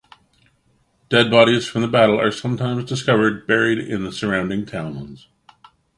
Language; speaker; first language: English; native; English